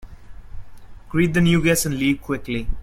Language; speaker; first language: English; non-native, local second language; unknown